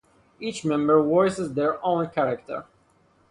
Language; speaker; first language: English; non-native, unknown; Persian